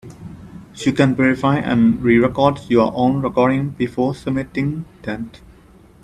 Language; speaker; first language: English; native; English